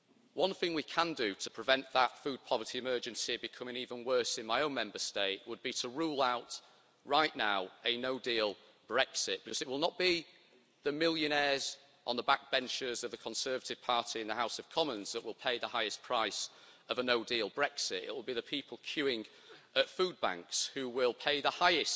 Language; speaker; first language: English; native; English